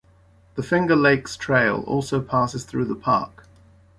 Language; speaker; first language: English; native; English